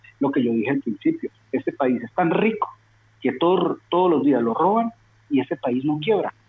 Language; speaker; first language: Spanish; native; Spanish